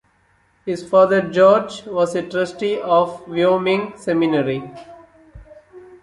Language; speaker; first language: English; non-native, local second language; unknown